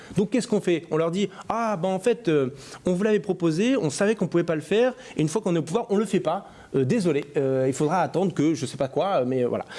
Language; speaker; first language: French; native; French